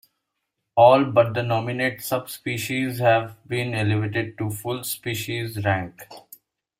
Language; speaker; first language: English; non-native, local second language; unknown